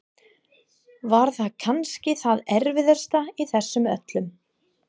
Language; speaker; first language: Icelandic; non-native, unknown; English